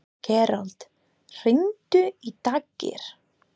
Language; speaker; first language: Icelandic; non-native, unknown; English